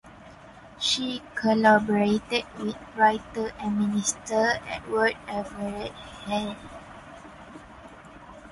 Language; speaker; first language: English; non-native, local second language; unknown